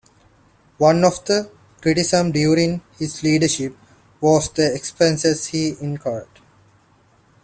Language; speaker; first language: English; non-native, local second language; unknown